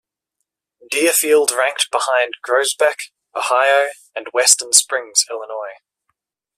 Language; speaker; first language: English; native; English